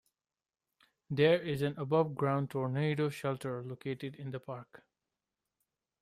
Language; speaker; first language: English; non-native, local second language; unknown